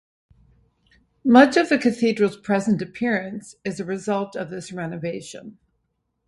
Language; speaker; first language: English; native; English